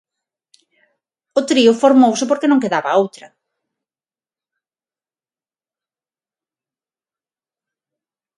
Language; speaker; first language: Galician; non-native, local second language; Spanish